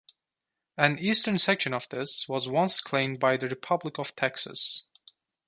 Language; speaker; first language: English; non-native, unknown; Turkish